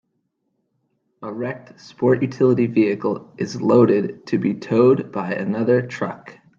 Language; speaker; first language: English; native; English